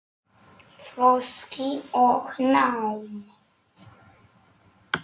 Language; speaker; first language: Icelandic; non-native, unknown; Polish